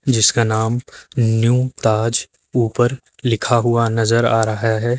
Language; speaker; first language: Hindi; native; Hindi